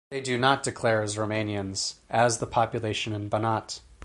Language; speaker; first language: English; native; English